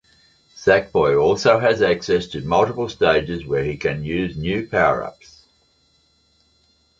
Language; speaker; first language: English; native; English